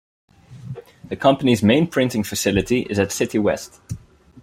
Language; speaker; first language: English; non-native, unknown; Dutch